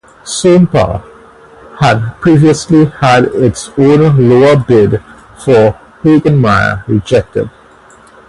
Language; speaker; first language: English; native; English